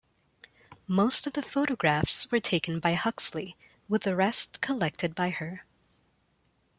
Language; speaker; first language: English; non-native, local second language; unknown